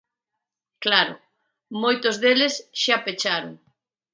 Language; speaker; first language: Galician; native; Galician